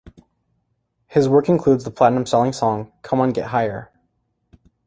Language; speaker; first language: English; native; English